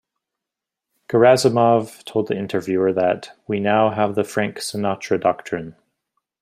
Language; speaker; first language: English; native; English